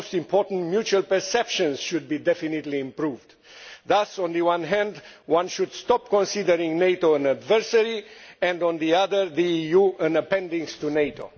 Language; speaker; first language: English; non-native, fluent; Romanian